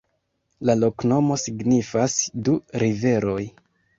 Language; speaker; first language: Esperanto; non-native, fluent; Kinyarwanda